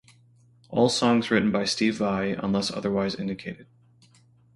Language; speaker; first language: English; native; English